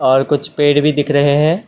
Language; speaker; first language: Hindi; non-native, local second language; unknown